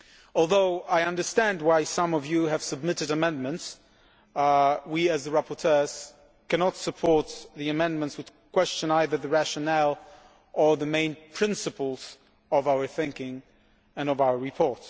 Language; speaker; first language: English; non-native, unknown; Polish